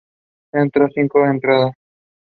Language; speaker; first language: English; non-native, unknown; Spanish